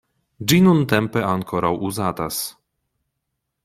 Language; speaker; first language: Esperanto; non-native, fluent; Polish